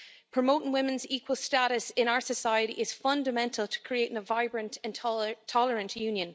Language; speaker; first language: English; native; English